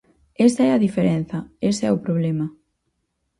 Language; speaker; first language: Galician; native; Galician